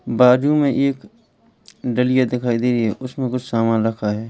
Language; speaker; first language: Hindi; native; Hindi